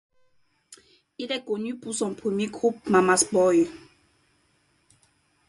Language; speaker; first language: French; non-native, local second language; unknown